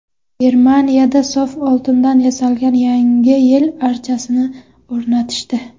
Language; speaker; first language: Uzbek; non-native, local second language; Kara-Kalpak